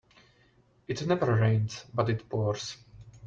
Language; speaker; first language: English; non-native, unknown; Czech